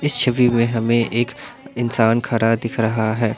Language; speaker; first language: Hindi; non-native, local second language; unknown